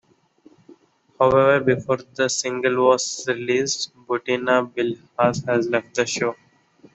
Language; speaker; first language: English; native; English